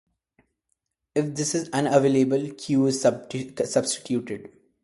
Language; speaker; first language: English; non-native, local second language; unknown